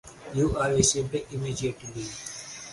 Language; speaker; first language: English; non-native, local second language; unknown